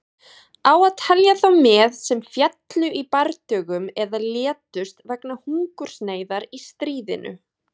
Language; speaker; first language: Icelandic; native; Icelandic